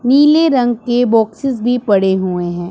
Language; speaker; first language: Hindi; non-native, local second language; Punjabi